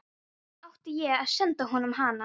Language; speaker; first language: Icelandic; non-native, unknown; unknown